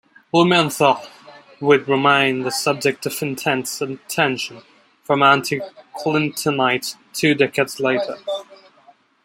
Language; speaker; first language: English; non-native, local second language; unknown